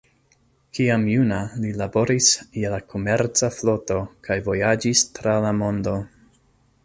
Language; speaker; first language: Esperanto; non-native, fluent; English